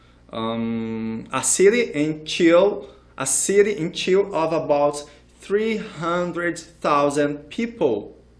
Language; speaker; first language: English; non-native, fluent; Portuguese